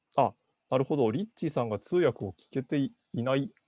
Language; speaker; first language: Japanese; native; Japanese